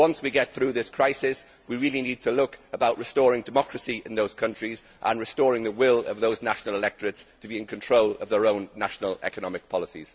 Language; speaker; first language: English; native; English